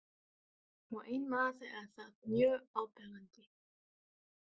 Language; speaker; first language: Icelandic; non-native, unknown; German